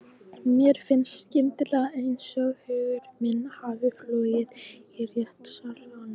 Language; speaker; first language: Icelandic; non-native, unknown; English